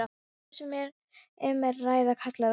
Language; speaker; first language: Icelandic; non-native, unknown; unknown